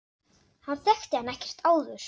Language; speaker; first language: Icelandic; non-native, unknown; Dutch